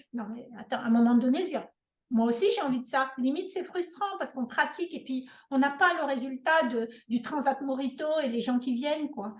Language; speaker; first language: French; non-native, local second language; Malagasy